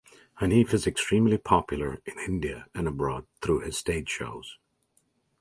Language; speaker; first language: English; native; English